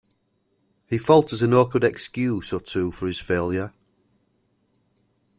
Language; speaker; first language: English; native; English